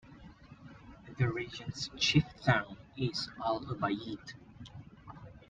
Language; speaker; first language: English; non-native, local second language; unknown